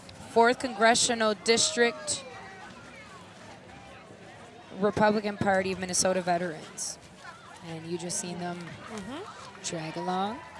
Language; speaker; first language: English; early bilingual, other home language; Spanish